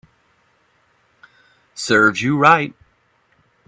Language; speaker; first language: English; native; English